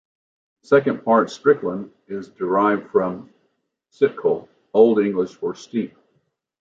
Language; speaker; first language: English; native; English